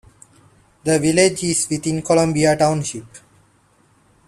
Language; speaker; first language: English; non-native, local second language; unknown